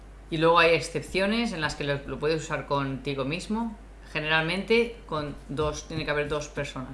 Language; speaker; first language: Spanish; native; Spanish